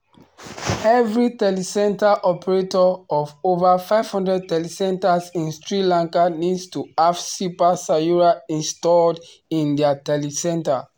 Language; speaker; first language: English; non-native, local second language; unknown